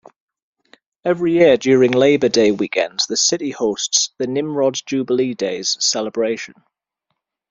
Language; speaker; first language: English; native; English